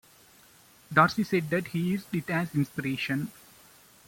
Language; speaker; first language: English; non-native, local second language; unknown